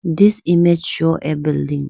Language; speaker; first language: English; non-native, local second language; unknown